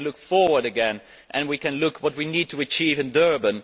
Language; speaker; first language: English; non-native, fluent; Dutch